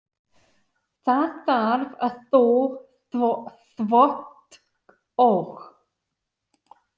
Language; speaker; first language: Icelandic; non-native, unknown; English